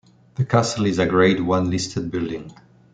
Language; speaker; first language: English; non-native, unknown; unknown